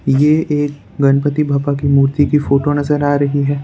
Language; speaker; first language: Hindi; non-native, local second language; Gujarati